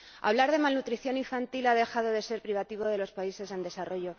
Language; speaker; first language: Spanish; native; Spanish